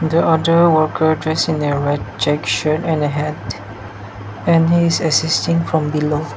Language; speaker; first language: English; non-native, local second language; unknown